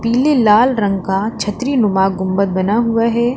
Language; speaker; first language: Hindi; native; Hindi